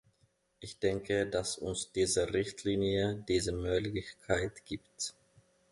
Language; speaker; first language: German; non-native, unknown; Finnish